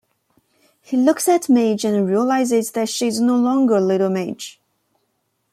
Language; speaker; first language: English; non-native, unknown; Chinese